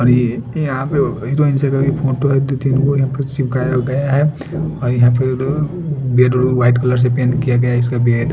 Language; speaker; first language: Hindi; non-native, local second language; Bhojpuri